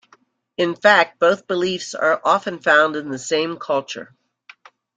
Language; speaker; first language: English; native; English